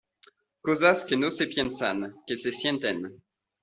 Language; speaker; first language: Spanish; non-native, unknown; French